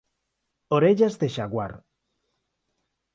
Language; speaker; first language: Galician; non-native, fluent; Spanish